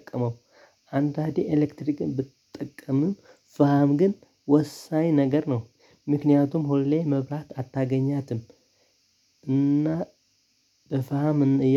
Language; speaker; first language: Amharic; non-native, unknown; Tigrinya